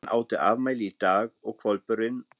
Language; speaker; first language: Icelandic; non-native, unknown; German